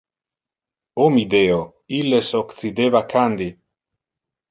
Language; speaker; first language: Interlingua; non-native, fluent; Italian